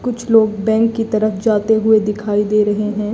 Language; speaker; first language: Hindi; native; Hindi